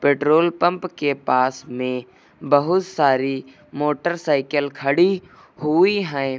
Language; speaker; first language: Hindi; native; Hindi